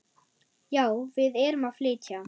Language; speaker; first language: Icelandic; non-native, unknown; German